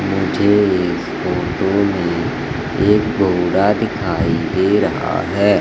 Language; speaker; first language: Hindi; native; Hindi